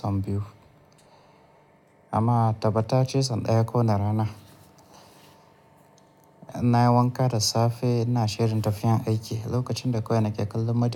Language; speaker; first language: Hausa; native; Hausa